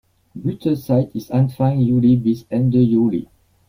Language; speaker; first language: German; non-native, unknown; French